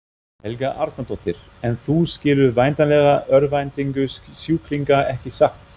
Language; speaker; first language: Icelandic; non-native, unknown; German